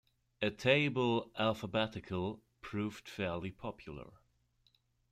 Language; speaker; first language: English; non-native, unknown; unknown